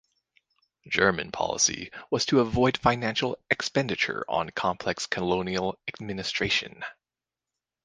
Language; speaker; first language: English; native; English